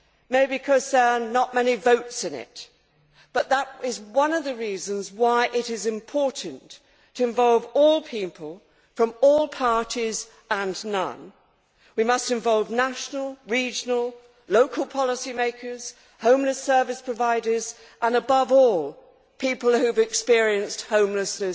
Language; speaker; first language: English; native; English